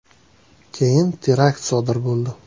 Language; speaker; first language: Uzbek; native; Uzbek